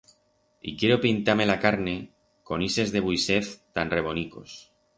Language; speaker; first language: Aragonese; non-native, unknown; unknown